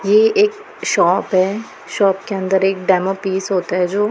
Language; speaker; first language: Hindi; non-native, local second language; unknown